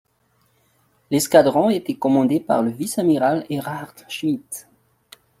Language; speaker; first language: French; non-native, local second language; Malagasy